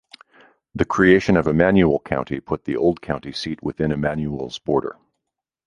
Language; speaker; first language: English; native; English